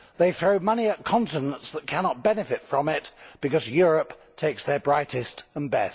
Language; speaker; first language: English; native; English